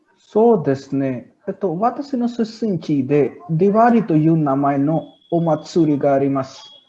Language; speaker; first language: Japanese; non-native, learner; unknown